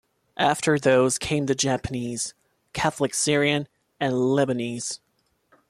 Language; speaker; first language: English; non-native, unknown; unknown